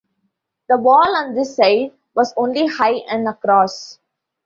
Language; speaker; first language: English; non-native, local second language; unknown